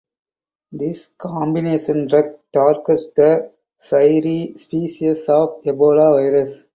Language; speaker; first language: English; non-native, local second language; Tamil